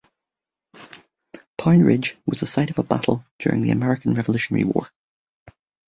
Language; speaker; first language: English; native; English